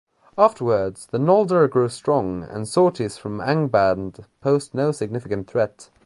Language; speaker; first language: English; native; English